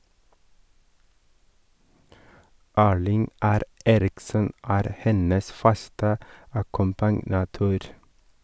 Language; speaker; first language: Norwegian; non-native, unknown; Oromo